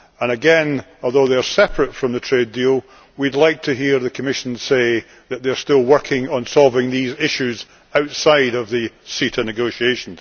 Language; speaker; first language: English; native; English